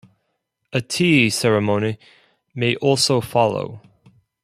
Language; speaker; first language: English; non-native, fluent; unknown